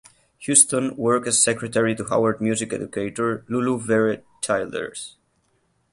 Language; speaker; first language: English; non-native, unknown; Catalan